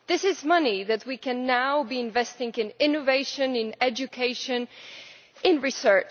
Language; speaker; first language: English; non-native, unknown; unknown